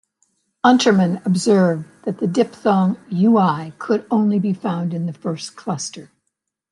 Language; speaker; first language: English; native; English